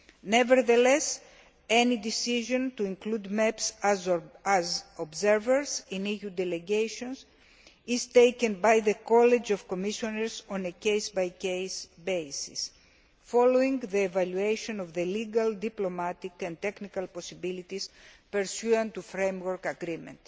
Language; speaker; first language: English; non-native, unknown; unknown